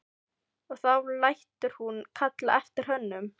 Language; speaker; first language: Icelandic; non-native, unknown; Filipino